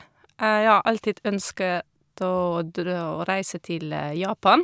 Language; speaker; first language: Norwegian; non-native, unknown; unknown